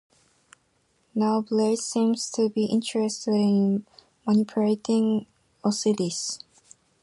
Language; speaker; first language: English; non-native, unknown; Japanese